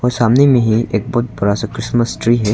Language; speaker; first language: Hindi; non-native, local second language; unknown